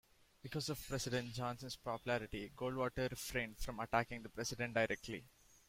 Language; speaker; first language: English; non-native, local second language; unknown